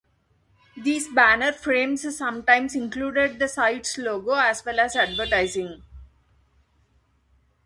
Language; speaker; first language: English; non-native, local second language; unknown